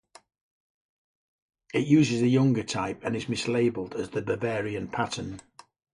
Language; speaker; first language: English; native; English